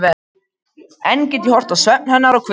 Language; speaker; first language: Icelandic; non-native, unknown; Macedonian